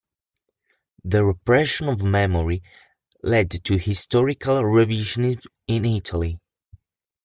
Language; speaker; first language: English; non-native, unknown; Italian